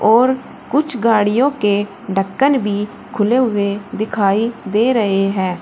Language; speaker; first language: Hindi; native; Hindi